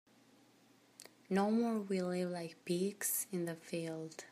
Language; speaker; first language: English; native; English